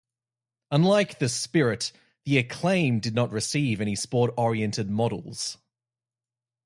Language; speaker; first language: English; native; English